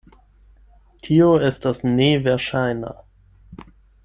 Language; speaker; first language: Esperanto; non-native, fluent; German